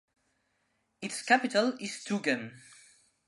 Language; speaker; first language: English; non-native, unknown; Spanish